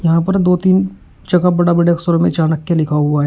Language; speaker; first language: Hindi; native; Hindi